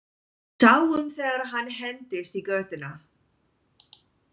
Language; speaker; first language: Icelandic; non-native, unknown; English